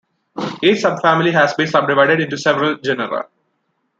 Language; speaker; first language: English; non-native, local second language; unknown